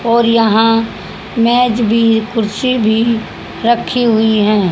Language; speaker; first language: Hindi; native; Hindi